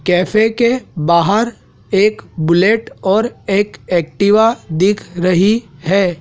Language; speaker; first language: Hindi; native; Hindi